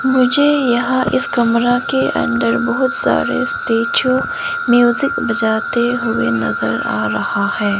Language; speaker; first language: Hindi; non-native, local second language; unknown